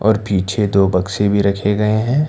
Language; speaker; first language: Hindi; non-native, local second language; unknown